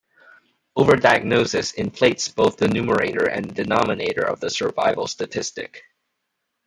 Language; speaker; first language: English; non-native, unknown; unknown